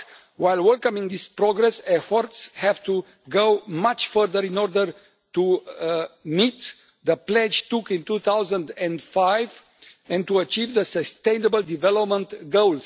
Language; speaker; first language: English; non-native, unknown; Romanian